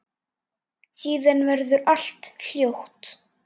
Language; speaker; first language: Icelandic; native; Icelandic